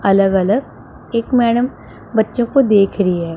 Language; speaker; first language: Hindi; non-native, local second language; Punjabi